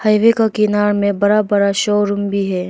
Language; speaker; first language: Hindi; non-native, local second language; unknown